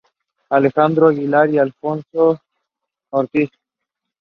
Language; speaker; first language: English; non-native, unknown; Spanish